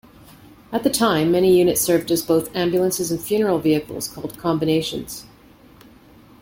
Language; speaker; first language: English; native; English